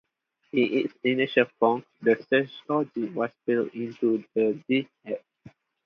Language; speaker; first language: English; non-native, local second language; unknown